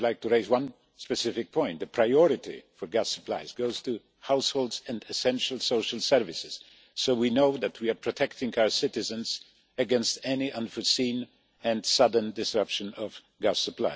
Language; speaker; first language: English; non-native, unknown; Polish